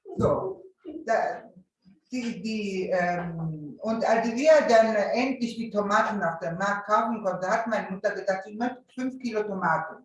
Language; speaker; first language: German; early bilingual, other home language; Italian